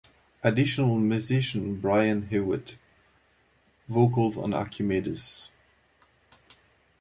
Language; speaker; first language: English; non-native, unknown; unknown